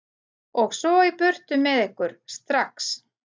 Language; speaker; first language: Icelandic; native; Icelandic